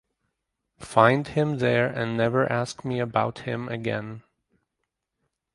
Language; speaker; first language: English; native; English